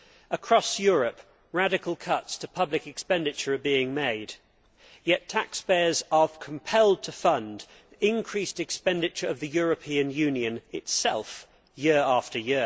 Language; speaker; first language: English; native; English